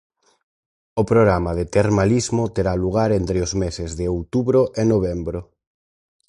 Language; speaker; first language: Galician; native; Galician